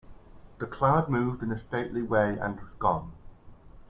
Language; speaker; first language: English; native; English